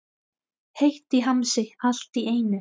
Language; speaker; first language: Icelandic; non-native, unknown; Thai